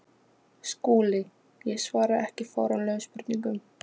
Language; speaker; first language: Icelandic; non-native, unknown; Polish